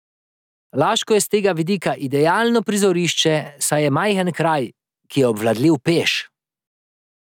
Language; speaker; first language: Slovenian; native; Slovenian